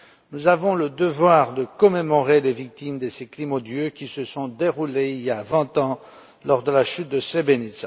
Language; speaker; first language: French; non-native, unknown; Romanian